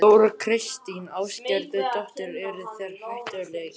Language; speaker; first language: Icelandic; native; Icelandic